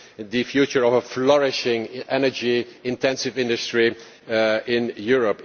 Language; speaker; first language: English; non-native, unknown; Dutch